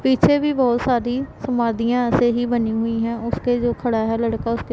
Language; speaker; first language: Hindi; non-native, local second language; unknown